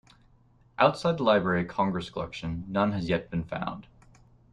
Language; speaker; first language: English; native; English